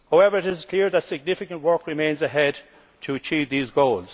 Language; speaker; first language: English; native; English